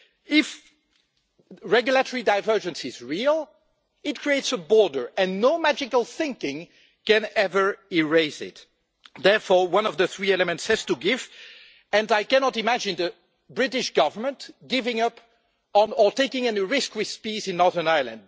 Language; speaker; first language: English; non-native, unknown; French